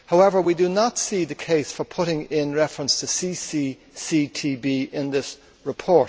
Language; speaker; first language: English; native; English